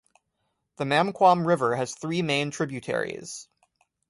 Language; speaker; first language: English; native; English